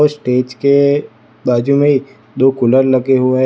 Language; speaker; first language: Hindi; non-native, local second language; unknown